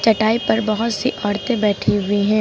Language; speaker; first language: Hindi; native; Hindi